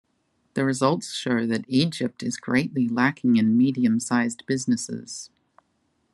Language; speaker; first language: English; native; English